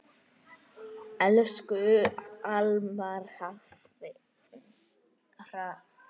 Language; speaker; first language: Icelandic; native; Icelandic